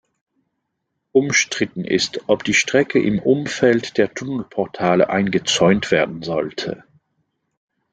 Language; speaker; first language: German; non-native, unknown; French